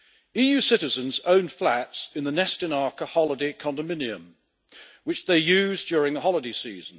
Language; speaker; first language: English; native; English